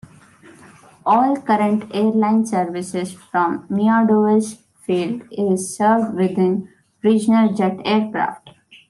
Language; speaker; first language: English; non-native, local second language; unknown